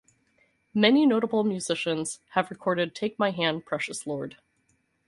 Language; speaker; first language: English; native; English